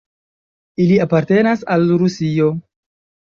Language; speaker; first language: Esperanto; non-native, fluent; Chinese